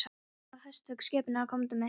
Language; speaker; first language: Icelandic; non-native, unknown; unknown